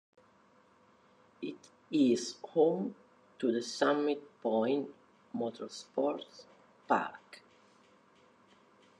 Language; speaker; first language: English; non-native, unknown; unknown